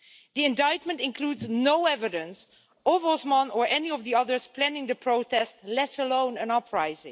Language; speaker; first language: English; non-native, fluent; Dutch